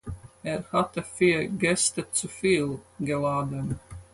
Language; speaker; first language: German; non-native, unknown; Latvian